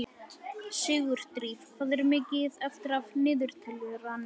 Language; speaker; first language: Icelandic; native; Icelandic